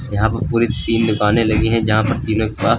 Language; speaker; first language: Hindi; native; Hindi